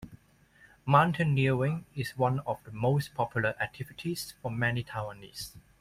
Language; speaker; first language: English; non-native, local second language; Cantonese